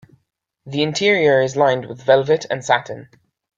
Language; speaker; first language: English; native; English